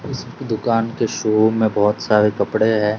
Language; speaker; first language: Hindi; non-native, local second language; Gujarati